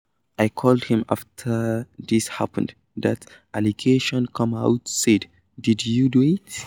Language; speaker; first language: English; non-native, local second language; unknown